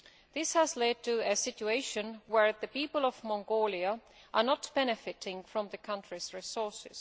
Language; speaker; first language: English; non-native, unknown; Estonian